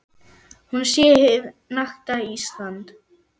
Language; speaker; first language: Icelandic; non-native, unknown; German